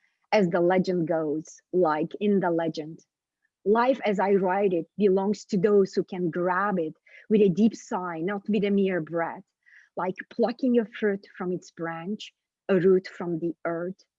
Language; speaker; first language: English; non-native, fluent; Bulgarian